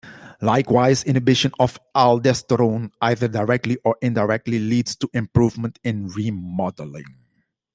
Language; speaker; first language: English; non-native, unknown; Dutch